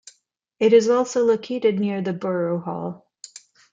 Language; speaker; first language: English; non-native, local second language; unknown